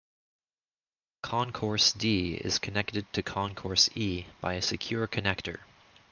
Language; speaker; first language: English; native; English